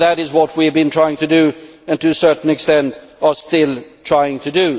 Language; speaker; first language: English; non-native, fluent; Swedish